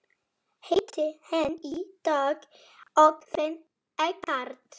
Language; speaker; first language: Icelandic; non-native, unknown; Polish